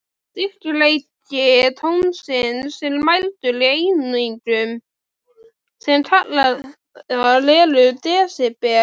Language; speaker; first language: Icelandic; native; Icelandic